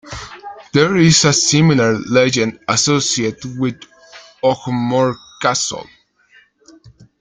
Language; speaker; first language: English; non-native, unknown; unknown